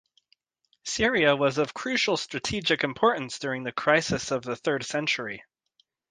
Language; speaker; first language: English; native; English